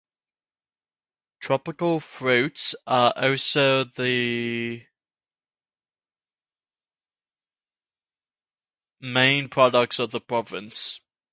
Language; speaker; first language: English; native; English